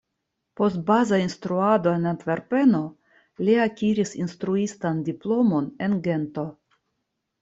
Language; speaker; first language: Esperanto; non-native, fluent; Russian